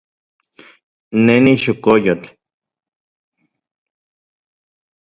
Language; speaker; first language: Central Puebla Nahuatl; non-native, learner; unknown